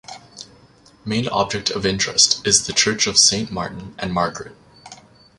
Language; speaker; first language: English; native; English